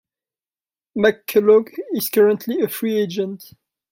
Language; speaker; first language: English; non-native, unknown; French